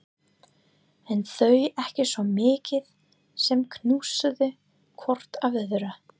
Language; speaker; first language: Icelandic; non-native, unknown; English